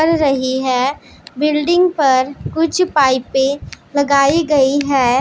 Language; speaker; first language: Hindi; non-native, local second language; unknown